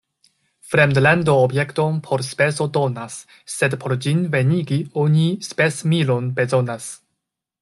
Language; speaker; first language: Esperanto; non-native, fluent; Chinese